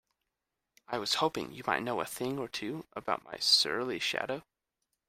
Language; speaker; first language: English; native; English